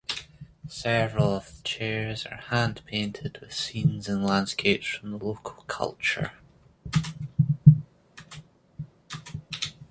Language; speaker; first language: English; native; English